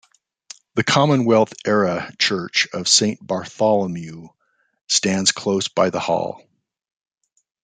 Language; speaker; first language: English; native; English